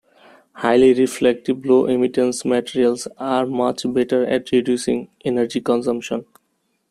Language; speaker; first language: English; non-native, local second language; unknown